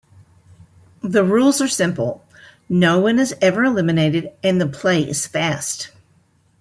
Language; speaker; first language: English; native; English